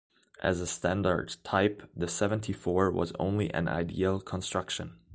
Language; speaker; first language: English; non-native, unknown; German